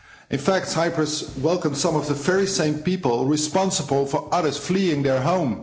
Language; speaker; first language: English; non-native, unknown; Dutch